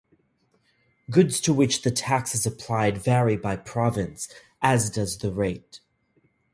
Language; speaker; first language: English; native; English